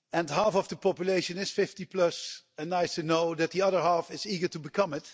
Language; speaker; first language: English; non-native, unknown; Dutch